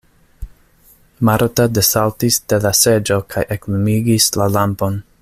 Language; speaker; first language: Esperanto; non-native, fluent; English